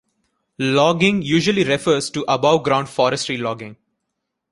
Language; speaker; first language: English; non-native, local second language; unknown